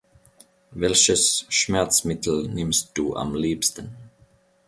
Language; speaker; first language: German; non-native, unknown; Finnish